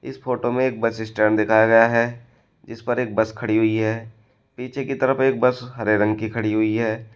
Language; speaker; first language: Hindi; native; Hindi